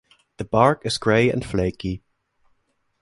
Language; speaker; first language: English; non-native, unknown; German